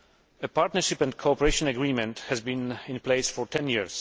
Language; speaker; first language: English; non-native, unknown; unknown